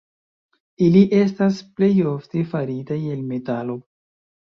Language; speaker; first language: Esperanto; non-native, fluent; Chinese